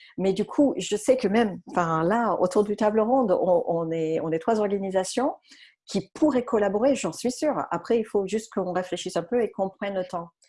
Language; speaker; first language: French; non-native, fluent; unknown